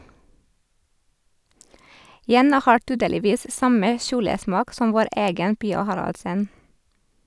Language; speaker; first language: Norwegian; non-native, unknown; Hungarian